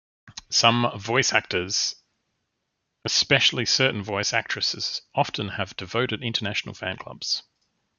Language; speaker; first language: English; native; English